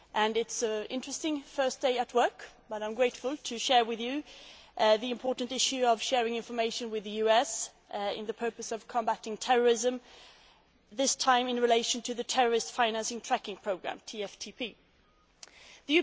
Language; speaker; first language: English; non-native, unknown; Swedish